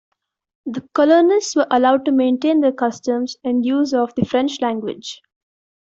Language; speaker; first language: English; non-native, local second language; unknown